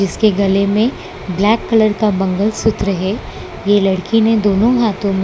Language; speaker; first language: Hindi; non-native, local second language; Gujarati